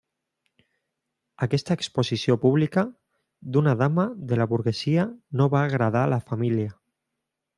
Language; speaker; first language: Catalan; non-native, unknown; Spanish